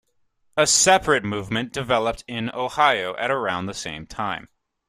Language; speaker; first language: English; native; English